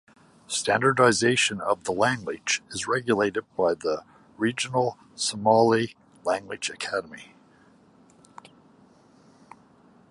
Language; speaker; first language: English; native; English